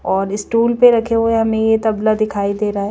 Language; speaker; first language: Hindi; native; Hindi